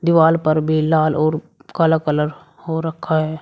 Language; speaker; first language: Hindi; native; Hindi